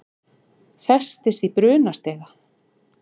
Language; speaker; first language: Icelandic; native; Icelandic